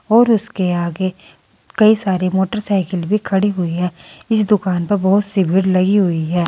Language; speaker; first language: Hindi; native; Hindi